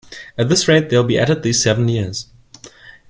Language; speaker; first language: English; non-native, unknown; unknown